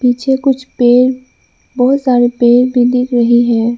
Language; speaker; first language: Hindi; non-native, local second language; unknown